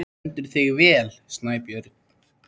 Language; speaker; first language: Icelandic; native; Icelandic